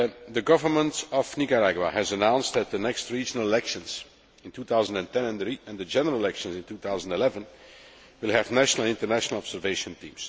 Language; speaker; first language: English; non-native, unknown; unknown